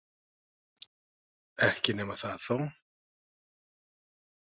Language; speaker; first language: Icelandic; native; Icelandic